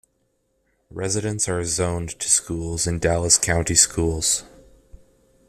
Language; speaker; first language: English; native; English